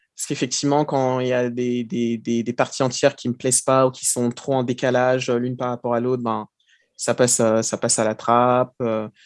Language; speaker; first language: French; early bilingual, other home language; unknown